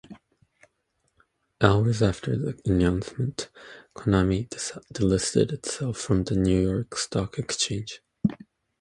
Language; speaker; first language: English; native; English